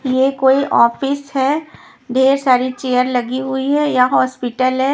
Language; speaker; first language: Hindi; non-native, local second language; Punjabi